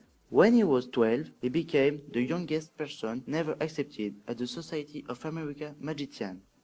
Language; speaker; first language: English; non-native, learner; French